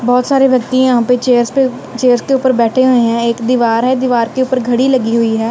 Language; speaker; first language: Hindi; non-native, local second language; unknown